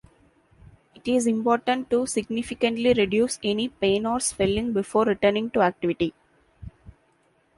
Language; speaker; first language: English; non-native, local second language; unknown